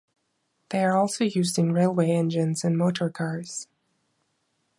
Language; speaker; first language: English; non-native, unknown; German